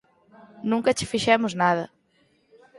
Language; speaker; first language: Galician; native; Galician